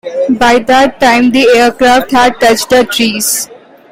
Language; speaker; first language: English; non-native, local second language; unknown